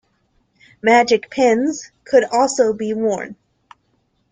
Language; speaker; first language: English; native; English